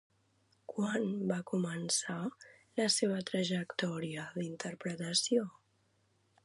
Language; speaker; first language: Catalan; native; Catalan